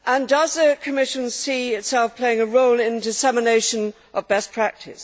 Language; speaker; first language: English; native; English